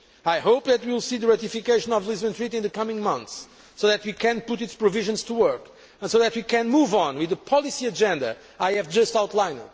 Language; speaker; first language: English; non-native, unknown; Portuguese